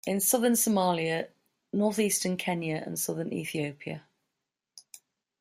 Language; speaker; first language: English; native; English